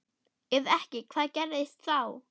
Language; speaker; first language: Icelandic; non-native, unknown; German